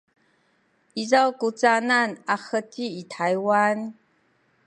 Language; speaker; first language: Sakizaya; non-native, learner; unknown